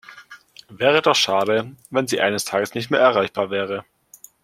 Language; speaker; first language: German; native; German